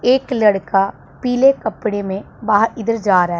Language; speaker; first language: Hindi; non-native, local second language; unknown